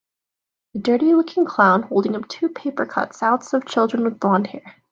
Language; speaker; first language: English; native; English